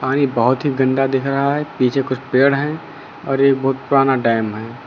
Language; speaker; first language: Hindi; native; Hindi